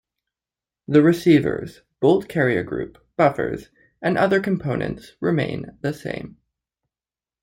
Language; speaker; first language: English; native; English